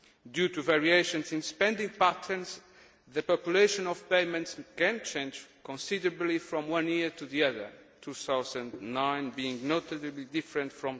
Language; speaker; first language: English; non-native, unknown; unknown